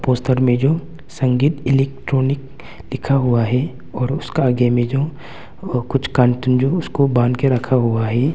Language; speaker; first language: Hindi; non-native, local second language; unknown